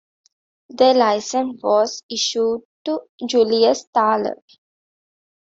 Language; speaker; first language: English; non-native, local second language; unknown